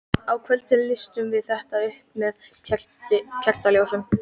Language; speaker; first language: Icelandic; native; Icelandic